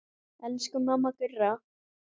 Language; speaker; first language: Icelandic; native; Icelandic